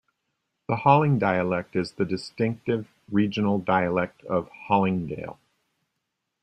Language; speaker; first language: English; native; English